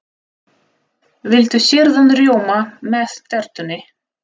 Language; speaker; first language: Icelandic; non-native, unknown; Russian